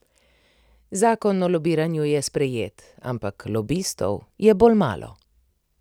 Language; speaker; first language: Slovenian; native; Slovenian